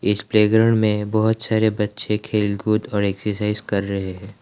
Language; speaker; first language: Hindi; non-native, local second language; Assamese